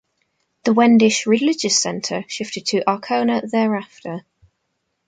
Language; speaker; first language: English; native; English